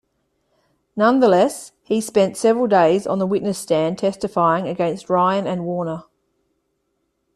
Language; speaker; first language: English; native; English